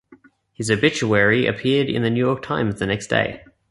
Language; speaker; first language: English; native; English